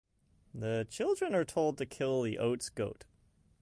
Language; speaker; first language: English; native; English